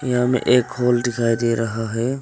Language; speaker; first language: Hindi; non-native, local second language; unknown